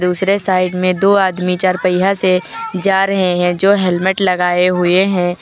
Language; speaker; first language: Hindi; native; Hindi